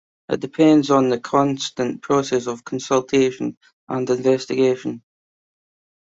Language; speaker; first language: English; native; English